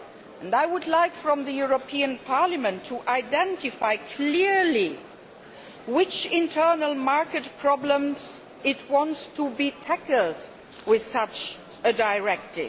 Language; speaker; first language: English; non-native, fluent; Luxembourgish